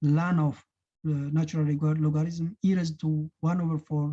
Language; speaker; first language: English; non-native, local second language; Amharic